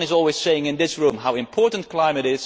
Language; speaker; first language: English; non-native, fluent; Dutch